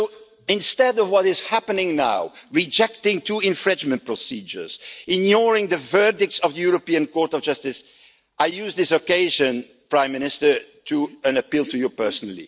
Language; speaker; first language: English; non-native, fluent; Dutch